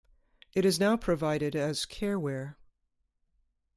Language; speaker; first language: English; native; English